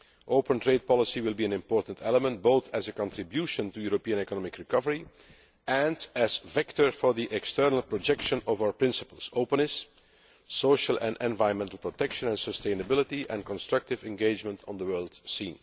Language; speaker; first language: English; non-native, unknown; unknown